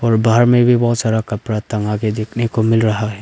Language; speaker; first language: Hindi; non-native, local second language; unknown